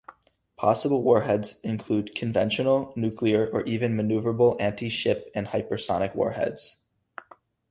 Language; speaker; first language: English; native; English